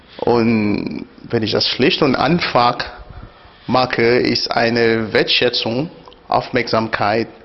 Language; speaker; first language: German; non-native, fluent; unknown